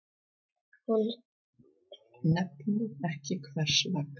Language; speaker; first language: Icelandic; non-native, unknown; Czech